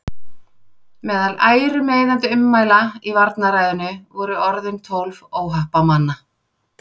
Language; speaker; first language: Icelandic; native; Icelandic